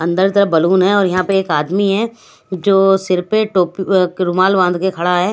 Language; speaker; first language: Hindi; native; Hindi